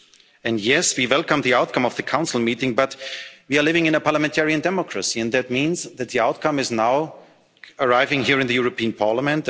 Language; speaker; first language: English; non-native, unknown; German